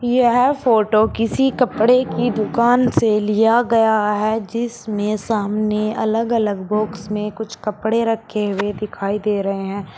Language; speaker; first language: Hindi; native; Hindi